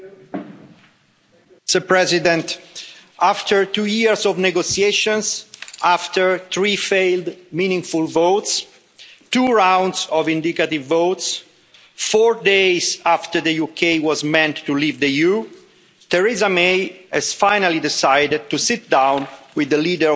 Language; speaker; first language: English; non-native, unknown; Italian